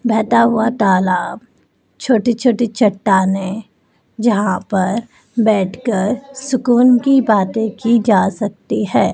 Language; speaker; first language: Hindi; native; Hindi